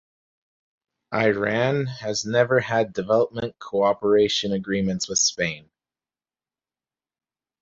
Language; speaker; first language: English; native; English